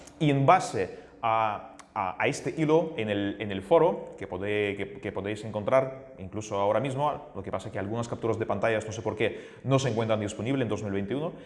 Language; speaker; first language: Spanish; non-native, fluent; Russian